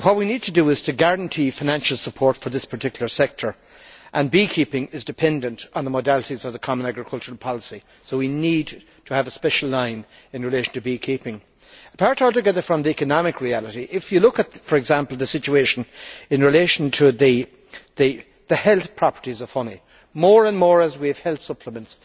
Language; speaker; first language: English; native; English